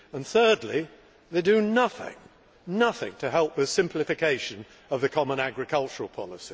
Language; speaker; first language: English; native; English